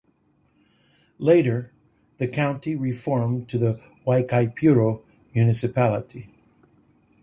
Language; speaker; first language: English; native; English